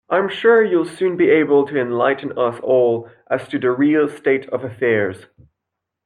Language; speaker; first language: English; non-native, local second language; French